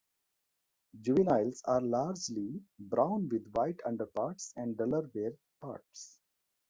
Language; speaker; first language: English; non-native, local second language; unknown